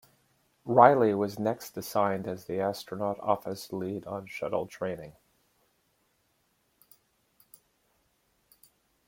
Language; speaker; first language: English; native; English